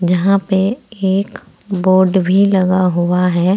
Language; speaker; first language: Hindi; native; Hindi